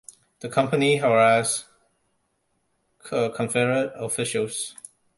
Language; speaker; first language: English; non-native, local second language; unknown